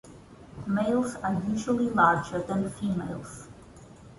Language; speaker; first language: English; non-native, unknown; Portuguese